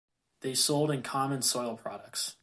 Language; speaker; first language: English; native; English